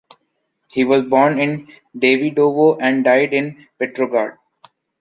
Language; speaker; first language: English; non-native, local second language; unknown